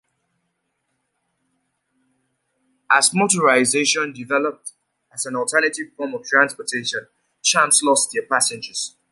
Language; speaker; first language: English; native; English